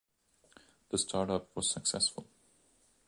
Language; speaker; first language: English; non-native, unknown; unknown